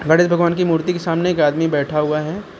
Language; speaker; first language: Hindi; native; Hindi